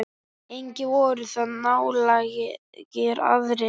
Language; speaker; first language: Icelandic; native; Icelandic